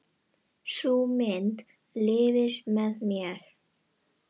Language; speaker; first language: Icelandic; non-native, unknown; Indonesian